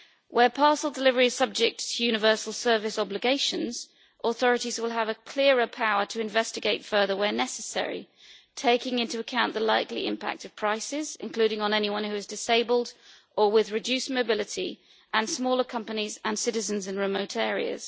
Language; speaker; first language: English; native; English